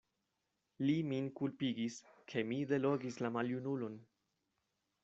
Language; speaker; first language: Esperanto; non-native, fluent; Spanish